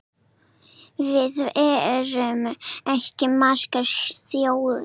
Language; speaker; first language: Icelandic; non-native, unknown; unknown